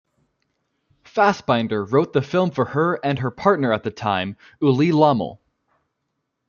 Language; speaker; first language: English; native; English